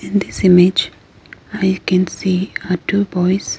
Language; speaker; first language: English; non-native, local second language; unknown